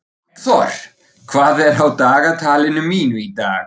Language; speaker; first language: Icelandic; non-native, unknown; German